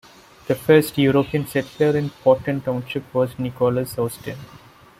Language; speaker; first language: English; non-native, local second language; Malayalam